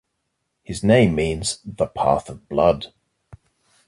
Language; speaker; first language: English; native; English